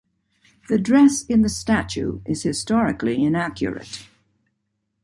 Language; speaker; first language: English; native; English